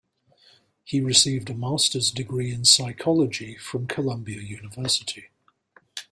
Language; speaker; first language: English; non-native, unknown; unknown